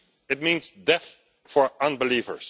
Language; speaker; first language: English; non-native, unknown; Dutch